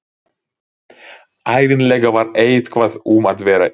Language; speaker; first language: Icelandic; non-native, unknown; Ukrainian